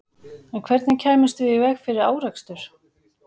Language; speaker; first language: Icelandic; native; Icelandic